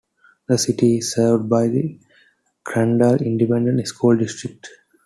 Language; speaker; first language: English; non-native, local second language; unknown